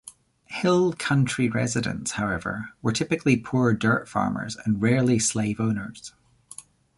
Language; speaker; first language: English; native; English